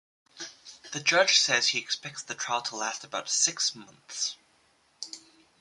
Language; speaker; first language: English; native; English